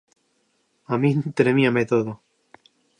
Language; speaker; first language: Galician; native; Galician